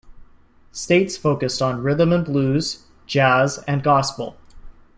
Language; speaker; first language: English; native; English